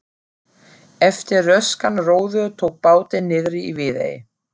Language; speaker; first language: Icelandic; non-native, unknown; German